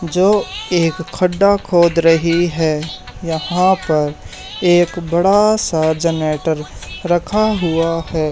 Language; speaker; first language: Hindi; native; Hindi